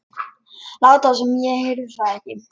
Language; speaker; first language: Icelandic; non-native, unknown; Lithuanian